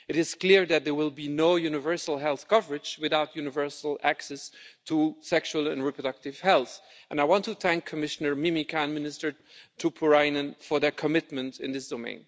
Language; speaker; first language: English; non-native, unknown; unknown